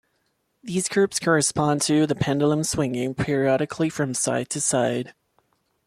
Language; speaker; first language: English; non-native, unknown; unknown